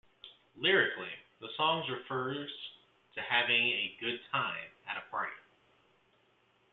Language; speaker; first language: English; native; English